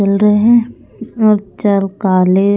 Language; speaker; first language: Hindi; non-native, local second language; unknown